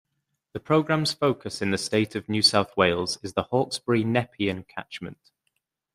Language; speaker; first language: English; native; English